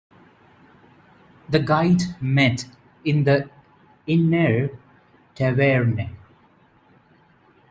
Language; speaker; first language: English; non-native, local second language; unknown